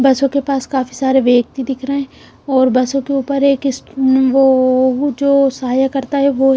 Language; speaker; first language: Hindi; non-native, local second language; Punjabi